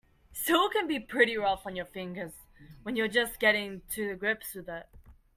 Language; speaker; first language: English; native; English